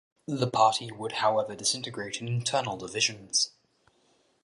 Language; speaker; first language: English; native; English